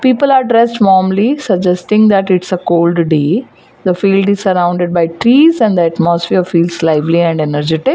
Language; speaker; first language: English; non-native, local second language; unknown